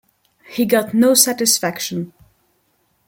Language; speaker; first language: English; non-native, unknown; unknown